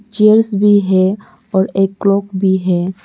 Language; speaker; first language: Hindi; non-native, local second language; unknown